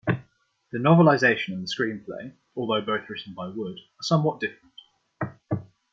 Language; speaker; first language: English; non-native, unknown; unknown